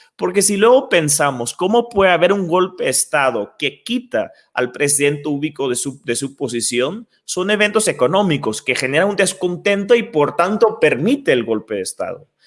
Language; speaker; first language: Spanish; non-native, fluent; Dutch